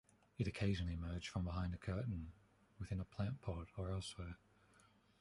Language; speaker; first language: English; non-native, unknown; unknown